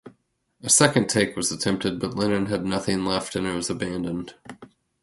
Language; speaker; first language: English; native; English